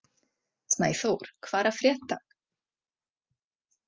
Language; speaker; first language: Icelandic; non-native, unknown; Czech